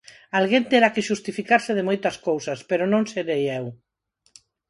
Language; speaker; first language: Galician; non-native, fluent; Spanish